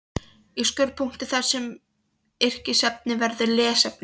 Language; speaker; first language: Icelandic; non-native, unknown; Polish